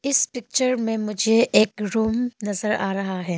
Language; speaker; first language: Hindi; non-native, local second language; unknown